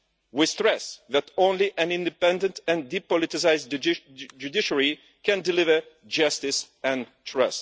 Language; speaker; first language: English; non-native, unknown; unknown